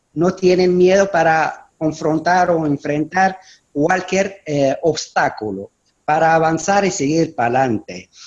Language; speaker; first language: Spanish; non-native, fluent; Arabic